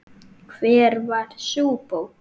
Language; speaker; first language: Icelandic; native; Icelandic